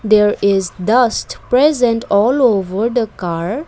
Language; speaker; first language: English; non-native, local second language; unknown